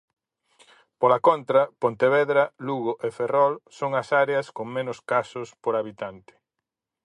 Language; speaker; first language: Galician; native; Galician